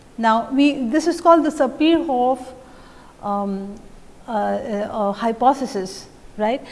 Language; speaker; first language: English; non-native, local second language; Assamese